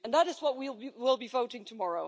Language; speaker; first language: English; non-native, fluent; Dutch